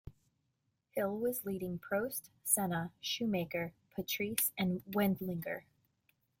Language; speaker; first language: English; native; English